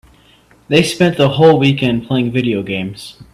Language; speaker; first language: English; native; English